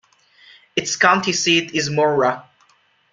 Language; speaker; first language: English; non-native, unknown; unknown